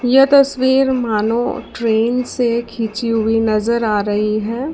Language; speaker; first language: Hindi; non-native, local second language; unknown